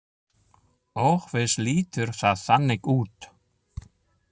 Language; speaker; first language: Icelandic; non-native, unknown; German